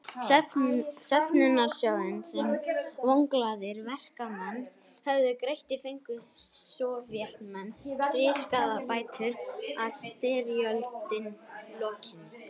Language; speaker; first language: Icelandic; native; Icelandic